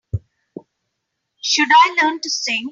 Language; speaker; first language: English; non-native, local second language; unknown